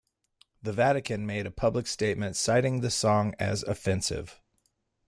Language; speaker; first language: English; native; English